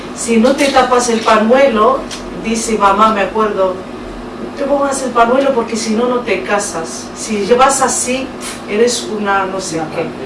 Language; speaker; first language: Spanish; non-native, fluent; Arabic